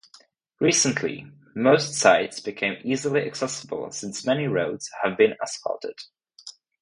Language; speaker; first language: English; non-native, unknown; Czech